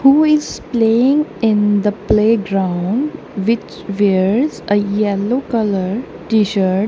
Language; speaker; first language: English; non-native, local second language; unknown